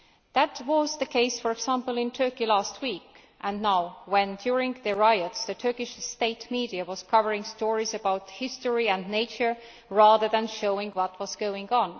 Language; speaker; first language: English; non-native, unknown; Estonian